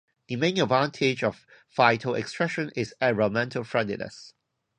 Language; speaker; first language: English; non-native, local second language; Cantonese